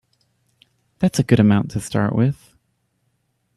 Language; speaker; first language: English; native; English